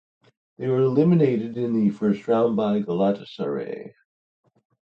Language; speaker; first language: English; native; English